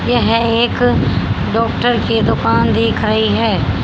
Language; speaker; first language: Hindi; native; Hindi